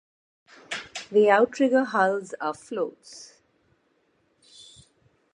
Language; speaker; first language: English; non-native, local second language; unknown